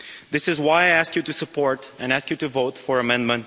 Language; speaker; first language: English; non-native, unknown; Romanian